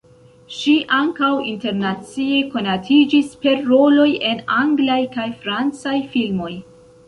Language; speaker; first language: Esperanto; non-native, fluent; Central Kurdish